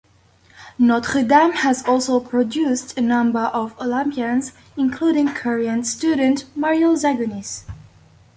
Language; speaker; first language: English; native; English